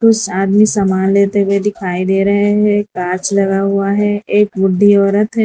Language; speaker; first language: Hindi; non-native, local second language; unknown